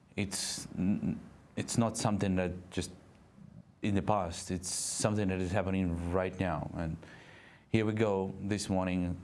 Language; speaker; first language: English; non-native, fluent; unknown